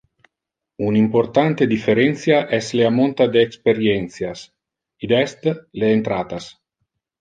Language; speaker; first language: Interlingua; non-native, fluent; Italian